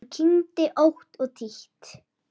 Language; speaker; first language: Icelandic; native; Icelandic